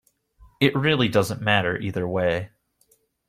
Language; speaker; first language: English; native; English